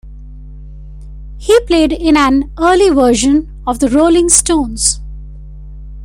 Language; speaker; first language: English; non-native, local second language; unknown